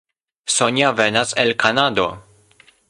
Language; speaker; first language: Esperanto; non-native, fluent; Polish